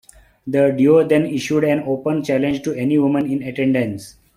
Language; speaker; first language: English; non-native, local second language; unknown